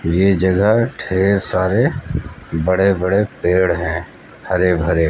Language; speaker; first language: Hindi; native; Hindi